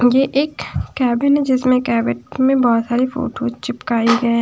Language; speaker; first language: Hindi; non-native, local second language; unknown